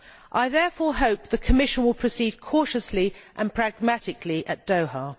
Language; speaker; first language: English; native; English